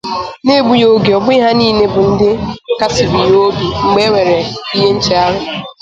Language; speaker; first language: English; non-native, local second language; Igbo